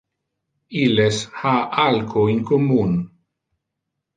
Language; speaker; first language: Interlingua; non-native, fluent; Italian